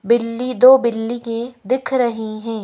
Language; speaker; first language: Hindi; native; Hindi